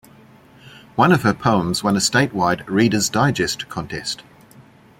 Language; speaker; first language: English; native; English